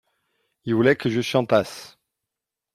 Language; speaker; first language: French; non-native, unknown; Dutch